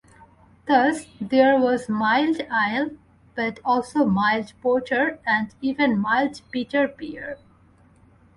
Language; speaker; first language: English; non-native, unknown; Bangla